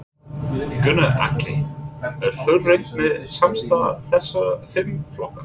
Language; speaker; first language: Icelandic; non-native, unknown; English